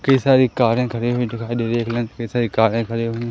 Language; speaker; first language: Hindi; native; Hindi